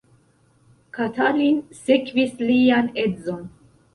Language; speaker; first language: Esperanto; non-native, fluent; Central Kurdish